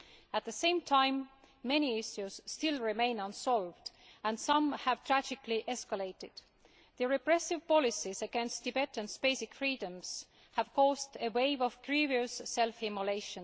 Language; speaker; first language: English; non-native, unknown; Estonian